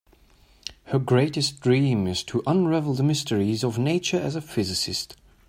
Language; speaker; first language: English; non-native, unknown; German